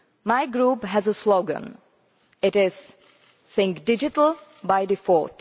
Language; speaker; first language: English; non-native, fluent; Czech